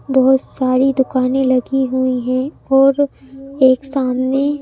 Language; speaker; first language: Hindi; native; Hindi